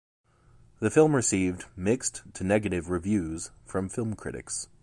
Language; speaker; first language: English; native; English